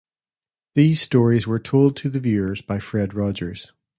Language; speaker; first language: English; native; English